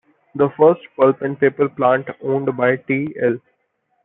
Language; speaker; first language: English; non-native, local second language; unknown